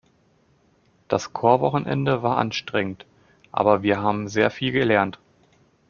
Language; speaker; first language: German; native; German